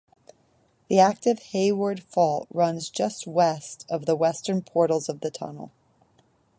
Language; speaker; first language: English; native; English